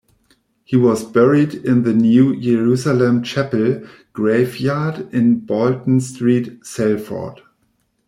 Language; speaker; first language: English; non-native, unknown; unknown